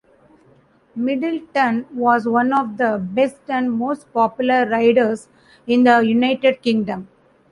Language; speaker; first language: English; non-native, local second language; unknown